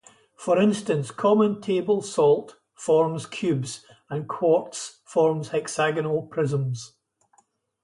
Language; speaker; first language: English; native; English